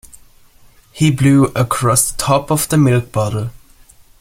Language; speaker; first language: English; non-native, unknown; German